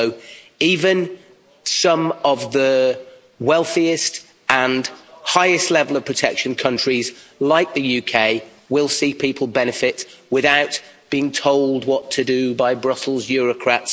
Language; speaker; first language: English; native; English